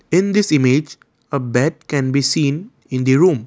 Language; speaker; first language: English; non-native, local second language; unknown